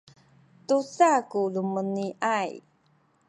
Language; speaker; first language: Sakizaya; non-native, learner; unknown